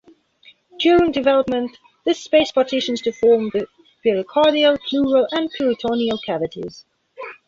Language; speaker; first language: English; non-native, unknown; Belarusian